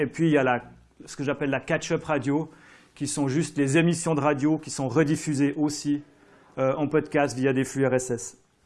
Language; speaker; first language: French; native; French